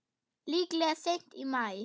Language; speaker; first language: Icelandic; non-native, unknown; German